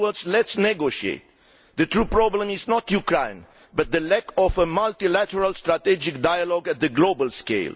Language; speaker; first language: English; non-native, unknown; Romanian